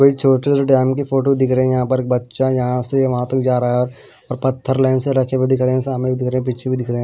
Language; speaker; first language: Hindi; non-native, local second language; Punjabi